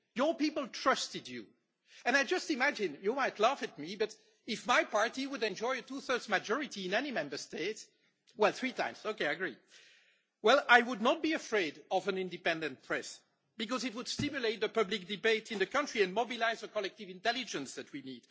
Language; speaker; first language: English; non-native, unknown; French